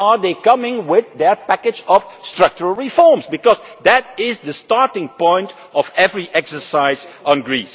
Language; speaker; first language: English; non-native, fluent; Dutch